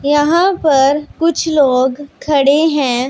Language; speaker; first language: Hindi; non-native, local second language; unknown